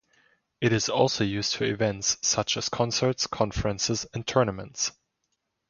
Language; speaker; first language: English; non-native, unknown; German